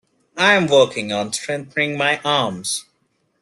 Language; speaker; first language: English; non-native, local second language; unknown